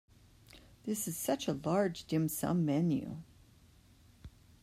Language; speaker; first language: English; native; English